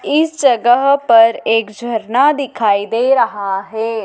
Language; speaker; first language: Hindi; native; Hindi